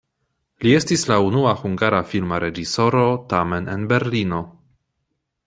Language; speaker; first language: Esperanto; non-native, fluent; Polish